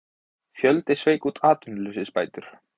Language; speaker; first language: Icelandic; native; Icelandic